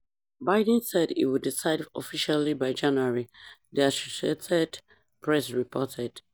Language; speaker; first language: English; non-native, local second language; Yoruba